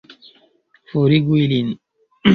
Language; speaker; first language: Esperanto; non-native, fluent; Chinese